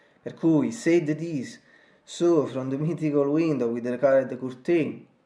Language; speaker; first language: English; non-native, learner; Italian